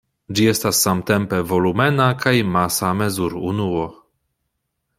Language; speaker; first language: Esperanto; non-native, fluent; Polish